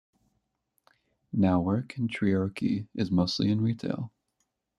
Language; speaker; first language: English; native; English